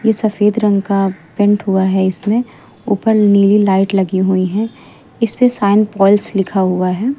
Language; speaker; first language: Hindi; native; Hindi